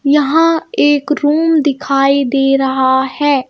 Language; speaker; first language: Hindi; native; Hindi